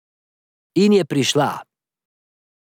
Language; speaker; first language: Slovenian; native; Slovenian